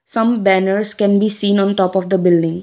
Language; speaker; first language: English; non-native, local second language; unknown